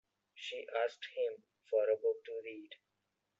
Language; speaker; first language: English; non-native, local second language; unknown